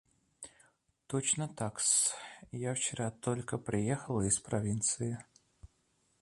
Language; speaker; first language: Russian; native; Russian